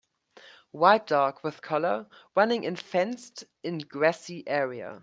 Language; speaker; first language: English; native; English